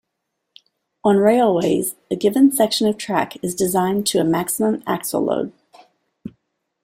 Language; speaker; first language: English; native; English